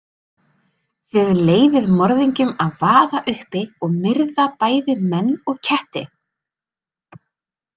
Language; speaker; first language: Icelandic; native; Icelandic